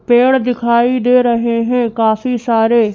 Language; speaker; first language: Hindi; native; Hindi